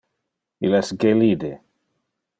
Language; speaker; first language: Interlingua; non-native, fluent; Dutch